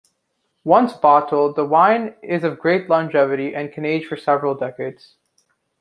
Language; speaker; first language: English; native; English